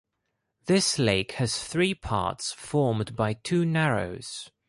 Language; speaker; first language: English; non-native, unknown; Greek